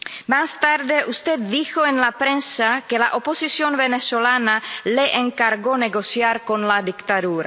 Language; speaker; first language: Spanish; non-native, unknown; Czech